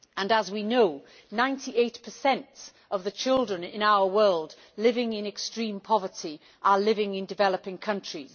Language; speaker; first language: English; native; English